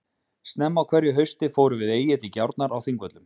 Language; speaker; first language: Icelandic; native; Icelandic